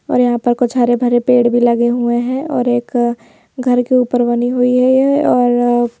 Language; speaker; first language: Hindi; native; Hindi